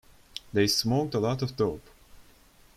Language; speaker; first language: English; non-native, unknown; Turkish